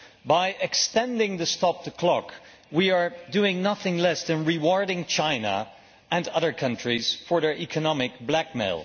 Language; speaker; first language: English; non-native, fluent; Dutch